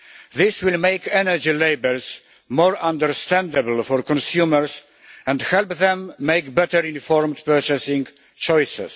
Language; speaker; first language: English; non-native, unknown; Polish